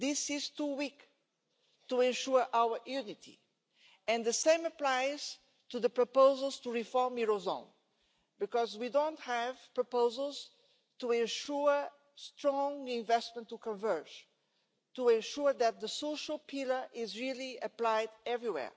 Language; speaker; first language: English; non-native, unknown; Portuguese